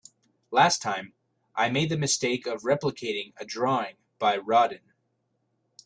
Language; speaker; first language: English; native; English